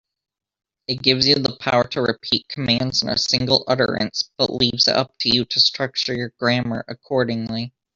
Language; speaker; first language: English; native; English